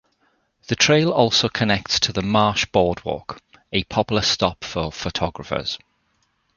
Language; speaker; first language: English; native; English